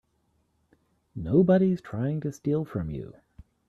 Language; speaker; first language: English; native; English